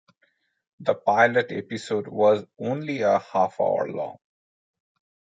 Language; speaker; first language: English; non-native, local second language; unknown